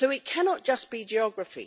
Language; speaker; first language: English; native; English